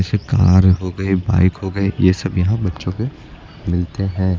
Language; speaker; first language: Hindi; native; Hindi